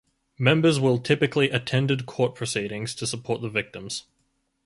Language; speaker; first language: English; native; English